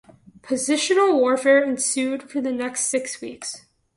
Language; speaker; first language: English; native; English